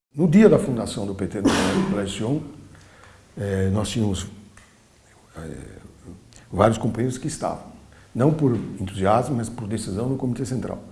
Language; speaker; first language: Portuguese; early bilingual, other home language; Polish